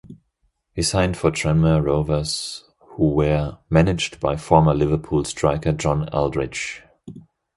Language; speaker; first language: English; non-native, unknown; German